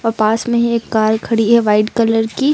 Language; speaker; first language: Hindi; native; Hindi